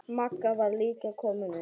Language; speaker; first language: Icelandic; native; Icelandic